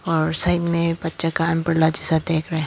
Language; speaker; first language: Hindi; non-native, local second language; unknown